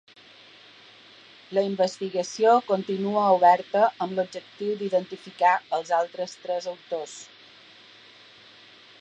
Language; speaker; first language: Catalan; native; Catalan